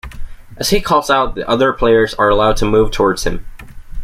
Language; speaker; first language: English; native; English